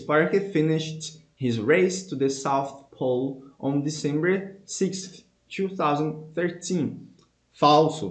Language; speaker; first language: English; non-native, fluent; Portuguese